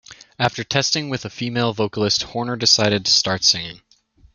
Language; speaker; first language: English; native; English